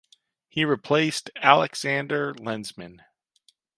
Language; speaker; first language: English; native; English